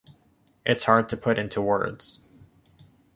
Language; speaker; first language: English; native; English